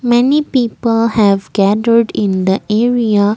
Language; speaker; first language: English; non-native, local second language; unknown